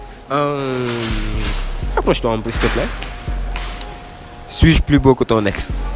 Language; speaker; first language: French; non-native, local second language; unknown